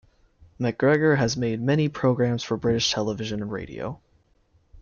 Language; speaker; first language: English; native; English